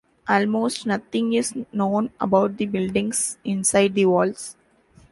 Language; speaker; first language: English; non-native, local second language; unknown